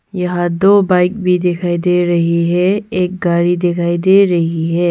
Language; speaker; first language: Hindi; early bilingual, other home language; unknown